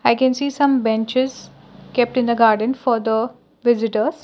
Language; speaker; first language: English; non-native, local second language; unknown